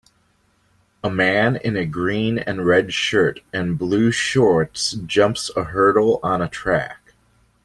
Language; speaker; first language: English; native; English